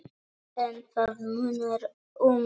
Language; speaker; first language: Icelandic; non-native, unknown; Polish